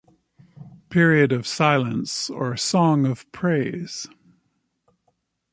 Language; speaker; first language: English; native; English